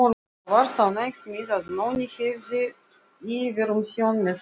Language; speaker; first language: Icelandic; non-native, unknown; Russian